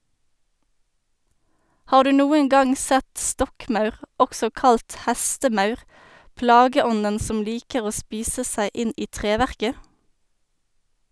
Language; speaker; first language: Norwegian; native; Norwegian